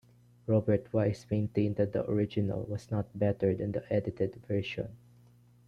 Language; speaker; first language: English; non-native, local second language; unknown